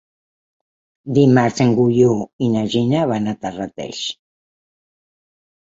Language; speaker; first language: Catalan; non-native, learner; Spanish